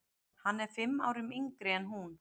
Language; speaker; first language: Icelandic; native; Icelandic